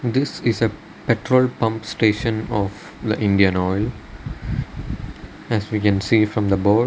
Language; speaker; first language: English; non-native, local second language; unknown